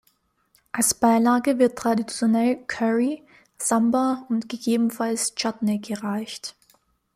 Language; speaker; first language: German; native; German